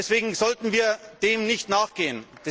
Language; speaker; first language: German; native; German